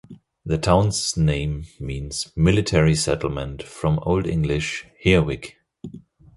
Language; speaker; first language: English; non-native, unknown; German